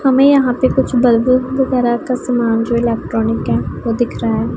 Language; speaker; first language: Hindi; non-native, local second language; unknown